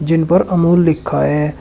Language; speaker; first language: Hindi; native; Hindi